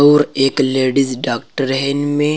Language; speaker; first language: Hindi; native; Hindi